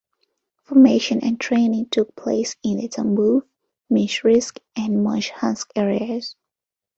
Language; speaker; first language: English; non-native, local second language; Ganda